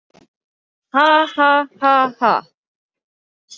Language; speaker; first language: Icelandic; native; Icelandic